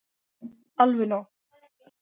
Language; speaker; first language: Icelandic; non-native, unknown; English